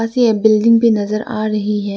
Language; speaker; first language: Hindi; non-native, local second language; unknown